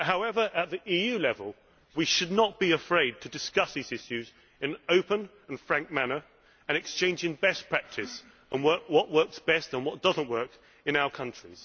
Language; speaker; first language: English; native; English